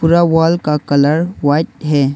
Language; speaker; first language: Hindi; non-native, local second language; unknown